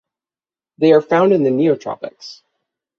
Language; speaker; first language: English; native; English